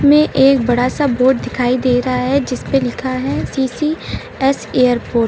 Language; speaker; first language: Hindi; native; Hindi